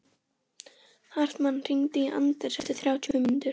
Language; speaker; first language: Icelandic; native; Icelandic